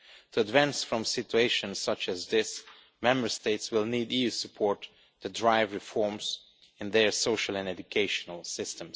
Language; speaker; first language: English; non-native, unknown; Romanian